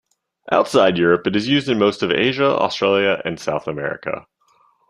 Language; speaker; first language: English; native; English